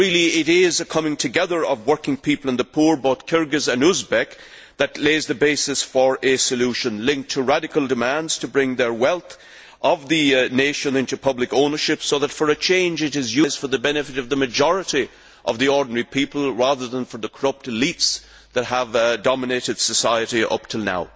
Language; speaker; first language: English; native; English